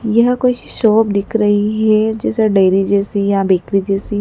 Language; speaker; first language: Hindi; native; Hindi